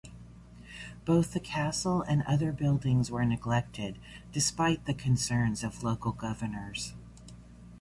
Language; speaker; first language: English; native; English